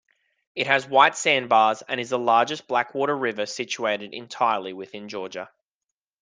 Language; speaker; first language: English; native; English